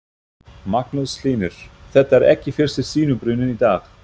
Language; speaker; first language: Icelandic; non-native, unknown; German